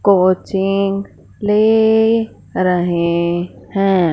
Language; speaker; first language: Hindi; non-native, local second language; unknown